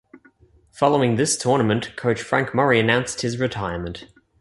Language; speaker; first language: English; native; English